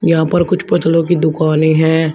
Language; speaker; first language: Hindi; native; Hindi